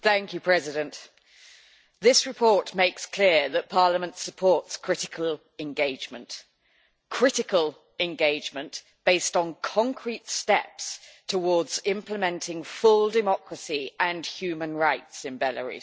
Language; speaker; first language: English; native; English